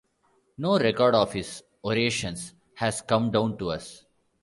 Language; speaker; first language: English; non-native, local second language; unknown